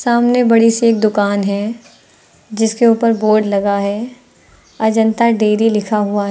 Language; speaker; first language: Hindi; native; Hindi